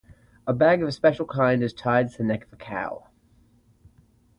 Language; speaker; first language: English; native; English